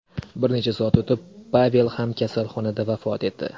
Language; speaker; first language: Uzbek; native; Uzbek